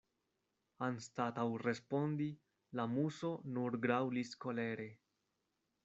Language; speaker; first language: Esperanto; non-native, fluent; Spanish